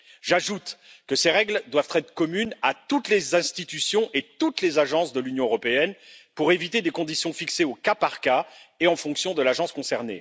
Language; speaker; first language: French; native; French